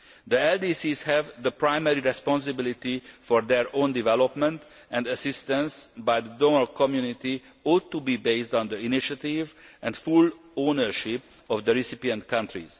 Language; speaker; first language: English; non-native, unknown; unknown